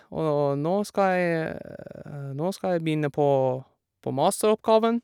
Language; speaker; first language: Norwegian; non-native, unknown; Persian